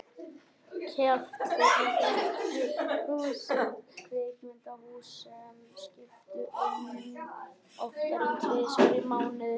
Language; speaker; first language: Icelandic; native; Icelandic